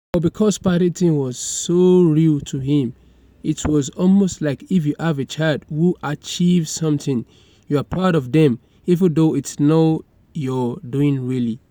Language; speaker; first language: English; non-native, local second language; Yoruba